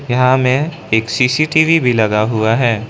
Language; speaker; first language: Hindi; non-native, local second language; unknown